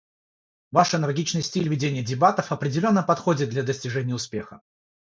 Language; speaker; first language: Russian; non-native, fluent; Georgian